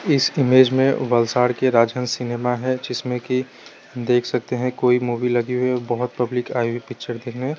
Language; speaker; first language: Hindi; non-native, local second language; Gujarati